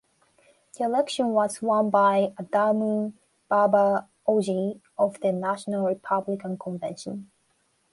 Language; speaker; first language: English; non-native, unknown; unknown